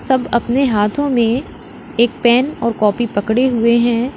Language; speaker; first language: Hindi; native; Hindi